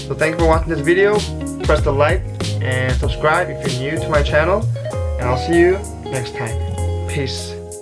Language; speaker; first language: English; non-native, fluent; Korean